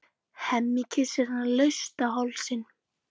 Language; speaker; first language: Icelandic; native; Icelandic